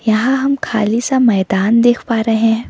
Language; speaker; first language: Hindi; non-native, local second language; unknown